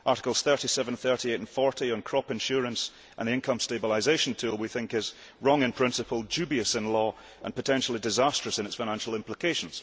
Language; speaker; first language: English; early bilingual, heritage; English